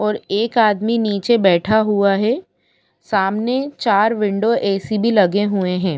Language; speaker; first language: Hindi; native; Hindi